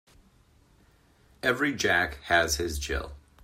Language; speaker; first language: English; native; English